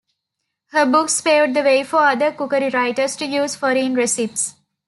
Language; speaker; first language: English; non-native, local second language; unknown